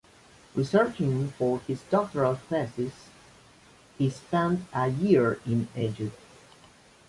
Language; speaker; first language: English; non-native, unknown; Spanish